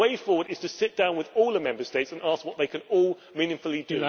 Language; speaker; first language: English; native; English